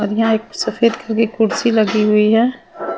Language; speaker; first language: Hindi; non-native, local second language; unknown